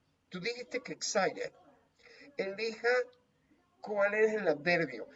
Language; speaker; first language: Spanish; native; Spanish